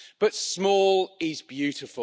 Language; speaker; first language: English; native; English